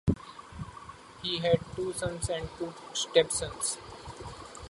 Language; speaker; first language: English; non-native, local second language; Marathi